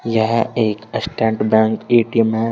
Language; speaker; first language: Hindi; native; Hindi